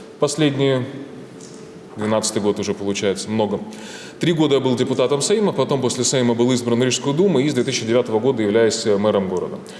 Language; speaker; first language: Russian; native; Russian